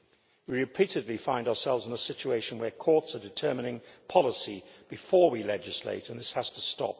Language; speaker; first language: English; native; English